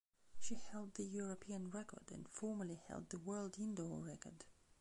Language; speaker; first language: English; non-native, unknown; Belarusian